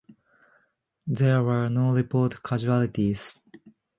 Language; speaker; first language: English; non-native, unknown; Japanese